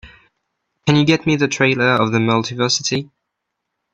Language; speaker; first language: English; native; English